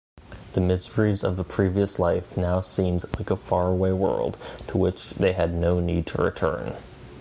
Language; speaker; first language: English; native; English